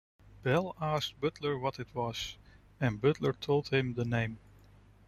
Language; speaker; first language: English; non-native, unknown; Dutch